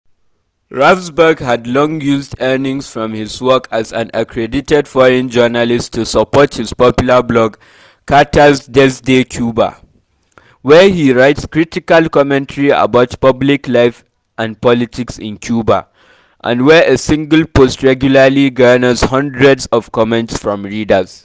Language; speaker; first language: English; non-native, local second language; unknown